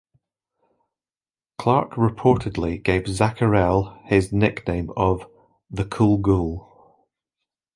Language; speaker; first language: English; native; English